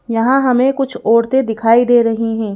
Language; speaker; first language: Hindi; native; Hindi